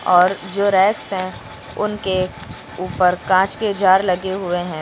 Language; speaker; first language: Hindi; native; Hindi